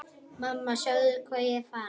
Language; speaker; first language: Icelandic; native; Icelandic